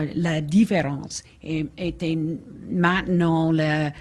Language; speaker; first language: French; non-native, learner; English